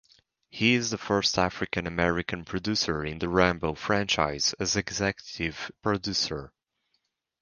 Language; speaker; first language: English; native; English